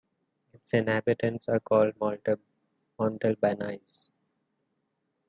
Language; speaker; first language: English; non-native, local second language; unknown